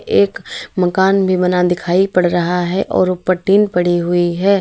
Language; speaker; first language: Hindi; native; Hindi